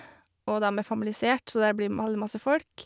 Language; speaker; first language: Norwegian; native; Norwegian